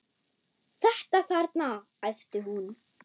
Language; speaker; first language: Icelandic; non-native, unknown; German